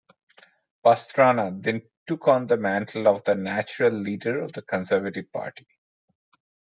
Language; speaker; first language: English; non-native, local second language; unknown